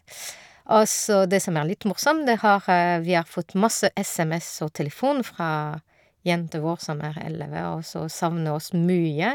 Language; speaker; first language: Norwegian; non-native, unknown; French